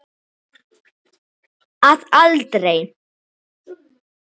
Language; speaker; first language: Icelandic; native; Icelandic